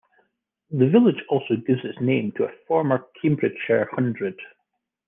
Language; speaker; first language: English; native; English